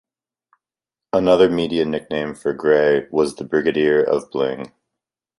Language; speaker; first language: English; native; English